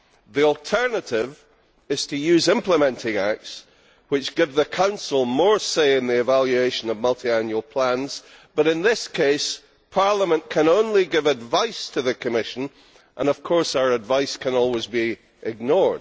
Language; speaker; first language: English; native; English